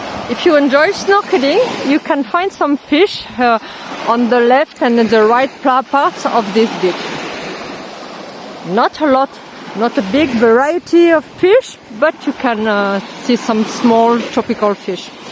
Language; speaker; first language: English; non-native, learner; French